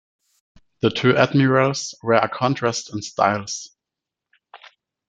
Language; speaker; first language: English; non-native, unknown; German